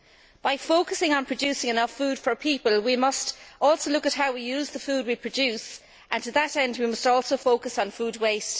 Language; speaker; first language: English; native; English